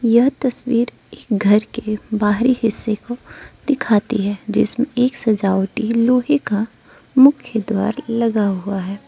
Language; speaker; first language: Hindi; non-native, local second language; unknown